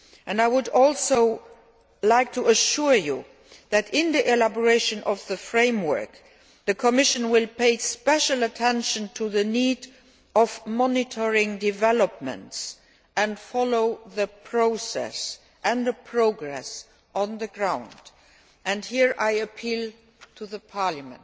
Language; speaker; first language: English; non-native, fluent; Luxembourgish